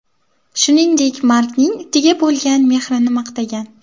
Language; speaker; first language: Uzbek; native; Uzbek